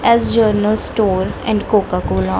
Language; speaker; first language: Hindi; non-native, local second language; Punjabi